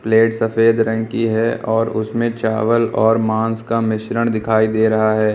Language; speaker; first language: Hindi; native; Hindi